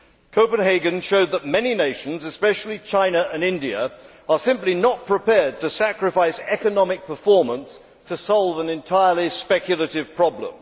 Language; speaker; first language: English; native; English